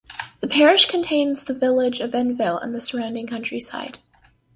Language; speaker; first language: English; native; English